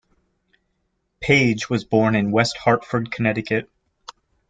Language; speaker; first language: English; native; English